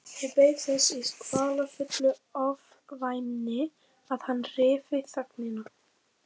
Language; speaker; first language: Icelandic; native; Icelandic